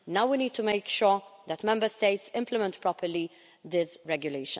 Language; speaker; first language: English; non-native, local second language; Maltese